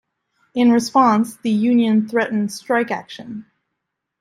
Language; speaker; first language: English; non-native, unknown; French